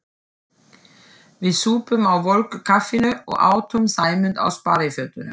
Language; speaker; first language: Icelandic; non-native, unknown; German